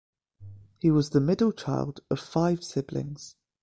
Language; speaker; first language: English; native; English